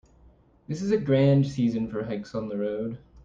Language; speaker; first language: English; native; English